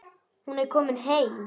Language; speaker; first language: Icelandic; native; Icelandic